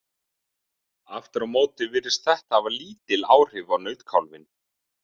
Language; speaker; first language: Icelandic; native; Icelandic